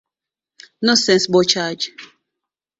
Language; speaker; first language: English; non-native, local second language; Ganda